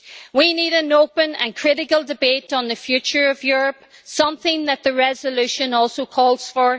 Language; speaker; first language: English; native; English